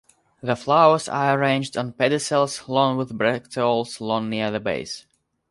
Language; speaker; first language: English; non-native, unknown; Russian